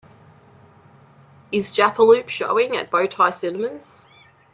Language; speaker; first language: English; native; English